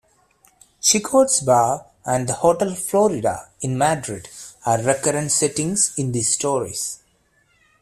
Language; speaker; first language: English; non-native, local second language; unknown